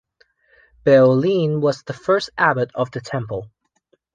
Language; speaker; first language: English; non-native, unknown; Chinese